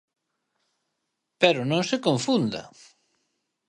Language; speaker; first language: Galician; native; Galician